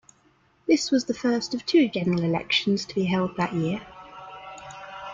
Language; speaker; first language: English; native; English